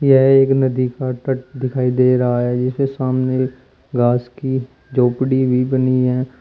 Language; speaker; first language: Hindi; native; Hindi